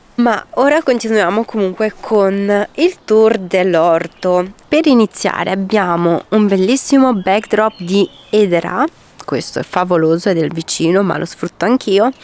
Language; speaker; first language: Italian; early bilingual, other home language; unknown